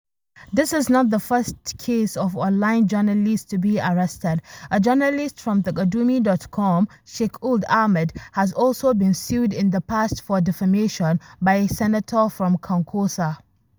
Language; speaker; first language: English; non-native, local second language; Hausa